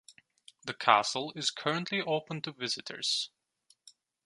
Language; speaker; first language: English; non-native, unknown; Turkish